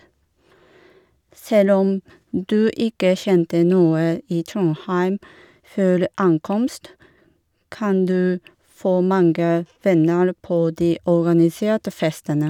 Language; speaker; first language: Norwegian; non-native, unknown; Japanese